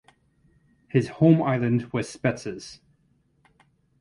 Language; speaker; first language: English; native; English